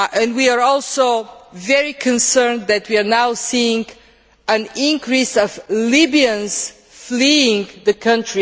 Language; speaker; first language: English; native; English